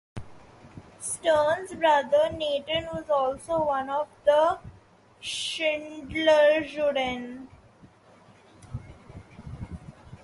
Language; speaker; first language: English; non-native, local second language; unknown